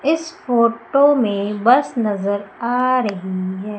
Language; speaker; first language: Hindi; native; Hindi